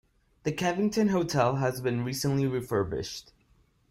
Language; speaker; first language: English; non-native, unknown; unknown